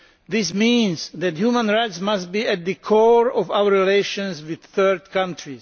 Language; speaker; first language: English; non-native, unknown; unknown